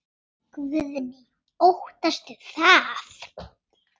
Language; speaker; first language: Icelandic; native; Icelandic